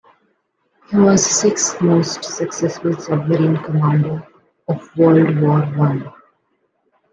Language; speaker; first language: English; non-native, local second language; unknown